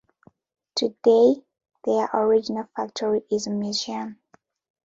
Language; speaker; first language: English; non-native, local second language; Ganda